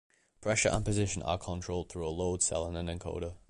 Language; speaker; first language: English; native; English